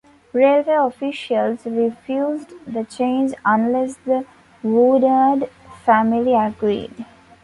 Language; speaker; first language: English; non-native, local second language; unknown